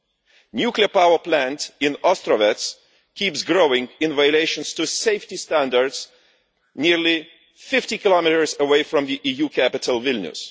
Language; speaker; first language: English; non-native, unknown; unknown